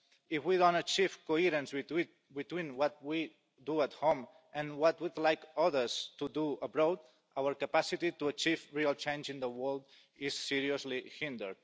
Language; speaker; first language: English; non-native, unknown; Catalan